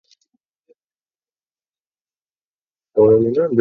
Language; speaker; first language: English; non-native, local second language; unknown